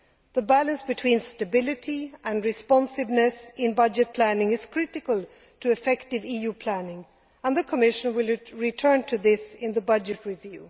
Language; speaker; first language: English; non-native, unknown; Swedish